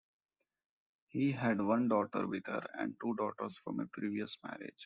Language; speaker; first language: English; non-native, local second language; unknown